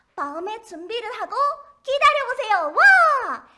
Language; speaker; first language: Korean; native; Korean